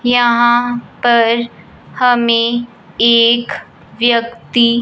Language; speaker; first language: Hindi; non-native, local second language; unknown